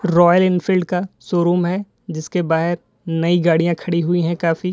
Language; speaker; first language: Hindi; native; Hindi